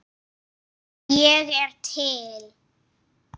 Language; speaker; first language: Icelandic; non-native, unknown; English